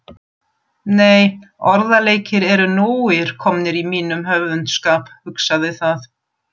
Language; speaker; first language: Icelandic; non-native, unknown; German